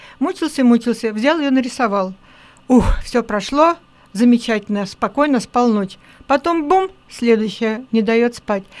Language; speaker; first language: Russian; native; Russian